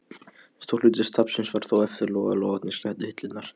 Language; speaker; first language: Icelandic; non-native, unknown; Polish